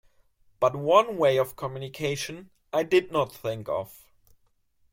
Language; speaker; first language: English; non-native, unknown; German